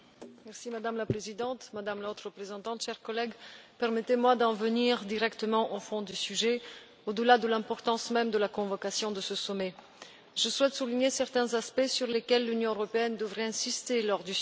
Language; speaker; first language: French; non-native, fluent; Bulgarian